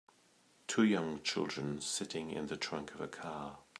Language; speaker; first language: English; native; English